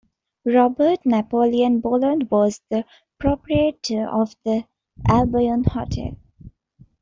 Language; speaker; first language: English; non-native, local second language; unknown